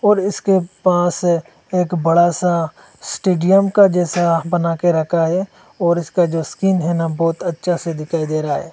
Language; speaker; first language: Hindi; non-native, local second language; Bangla